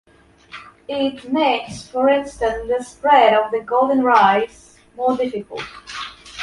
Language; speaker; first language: English; non-native, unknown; Polish